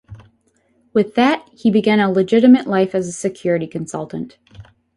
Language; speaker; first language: English; native; English